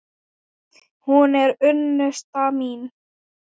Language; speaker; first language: Icelandic; non-native, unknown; Thai